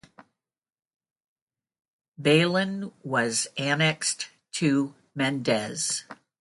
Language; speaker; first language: English; native; English